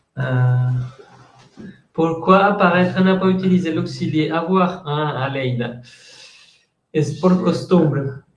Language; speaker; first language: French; non-native, fluent; Spanish